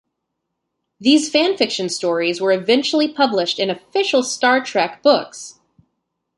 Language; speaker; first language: English; native; English